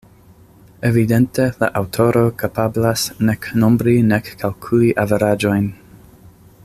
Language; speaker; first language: Esperanto; non-native, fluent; English